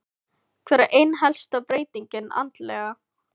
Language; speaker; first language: Icelandic; non-native, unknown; Filipino